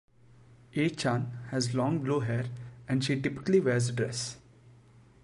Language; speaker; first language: English; non-native, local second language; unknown